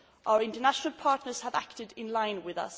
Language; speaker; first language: English; non-native, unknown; Swedish